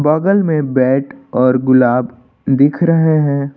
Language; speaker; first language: Hindi; native; Hindi